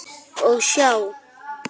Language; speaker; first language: Icelandic; native; Icelandic